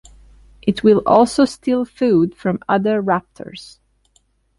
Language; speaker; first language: English; non-native, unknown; Portuguese